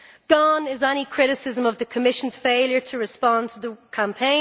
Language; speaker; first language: English; native; English